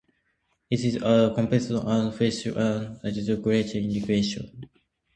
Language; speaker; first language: English; non-native, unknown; Japanese